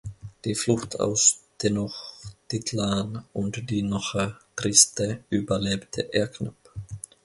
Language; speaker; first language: German; non-native, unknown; Finnish